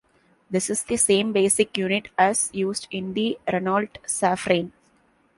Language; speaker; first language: English; non-native, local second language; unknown